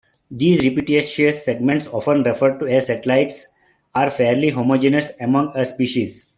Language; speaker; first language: English; non-native, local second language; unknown